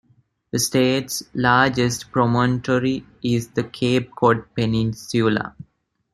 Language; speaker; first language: English; non-native, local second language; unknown